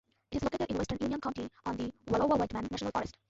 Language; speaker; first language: English; non-native, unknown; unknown